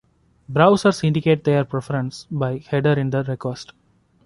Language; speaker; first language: English; non-native, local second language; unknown